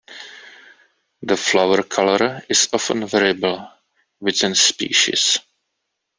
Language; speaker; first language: English; non-native, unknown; Czech